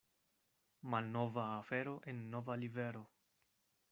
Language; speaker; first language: Esperanto; non-native, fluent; Spanish